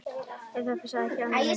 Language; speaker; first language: Icelandic; native; Icelandic